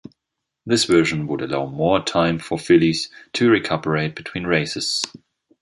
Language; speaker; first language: English; non-native, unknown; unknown